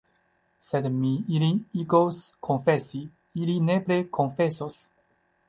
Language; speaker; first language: Esperanto; non-native, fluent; Chinese